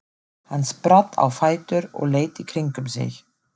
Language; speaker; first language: Icelandic; non-native, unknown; German